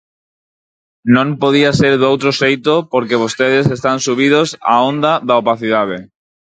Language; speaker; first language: Galician; non-native, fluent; Spanish